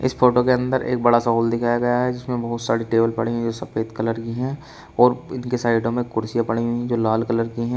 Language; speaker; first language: Hindi; native; Hindi